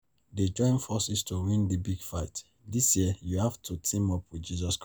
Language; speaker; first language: English; non-native, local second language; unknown